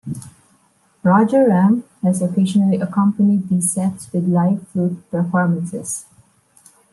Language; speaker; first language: English; non-native, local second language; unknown